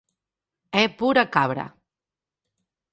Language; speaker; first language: Galician; native; Galician